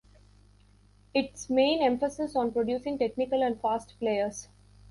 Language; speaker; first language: English; non-native, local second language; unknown